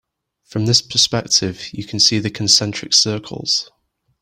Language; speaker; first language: English; native; English